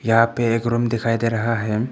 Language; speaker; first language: Hindi; non-native, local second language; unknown